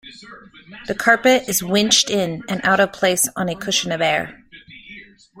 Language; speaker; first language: English; native; English